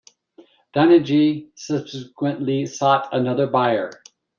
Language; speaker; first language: English; native; English